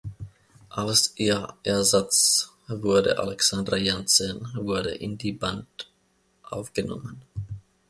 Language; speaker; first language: German; non-native, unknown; Finnish